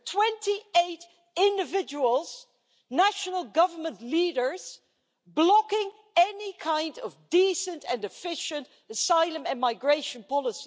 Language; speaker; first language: English; non-native, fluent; Dutch